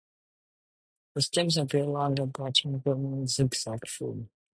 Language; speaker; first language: English; non-native, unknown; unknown